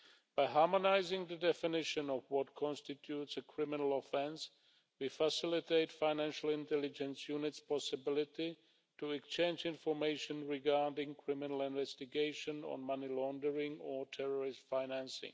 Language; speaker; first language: English; non-native, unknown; Czech